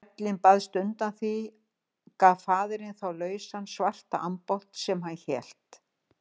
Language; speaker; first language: Icelandic; native; Icelandic